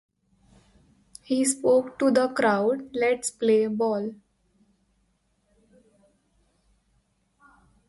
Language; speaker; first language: English; non-native, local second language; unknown